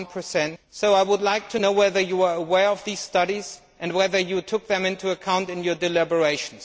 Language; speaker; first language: English; non-native, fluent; German